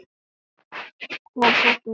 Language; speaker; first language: Icelandic; native; Icelandic